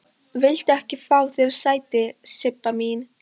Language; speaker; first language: Icelandic; non-native, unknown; Polish